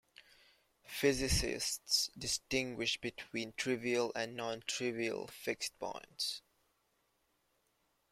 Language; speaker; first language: English; native; English